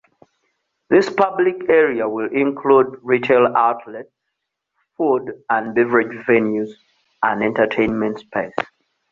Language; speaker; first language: English; non-native, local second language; Ganda